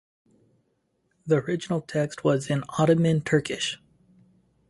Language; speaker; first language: English; native; English